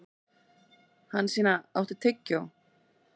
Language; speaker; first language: Icelandic; native; Icelandic